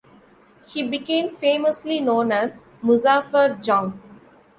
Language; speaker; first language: English; non-native, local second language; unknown